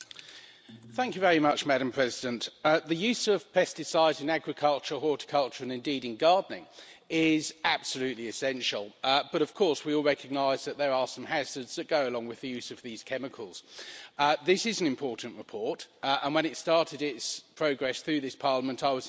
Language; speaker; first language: English; native; English